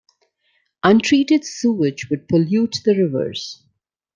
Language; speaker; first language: English; non-native, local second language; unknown